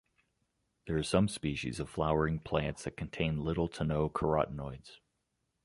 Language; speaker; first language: English; native; English